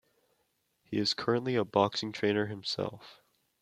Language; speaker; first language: English; native; English